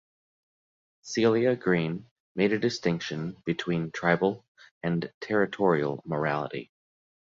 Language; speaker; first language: English; native; English